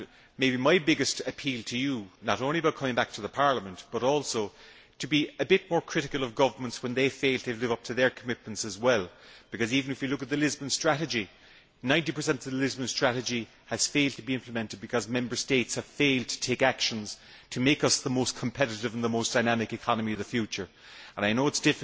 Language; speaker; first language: English; native; English